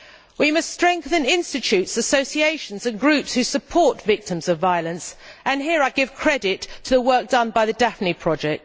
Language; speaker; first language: English; native; English